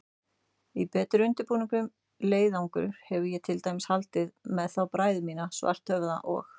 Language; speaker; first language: Icelandic; native; Icelandic